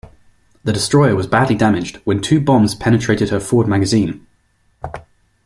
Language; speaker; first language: English; non-native, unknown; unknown